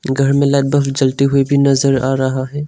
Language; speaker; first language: Hindi; non-native, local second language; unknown